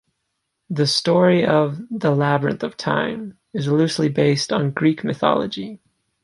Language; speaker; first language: English; native; English